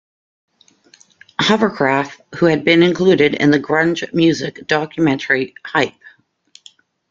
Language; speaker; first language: English; native; English